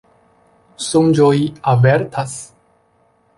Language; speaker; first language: Esperanto; non-native, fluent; Chinese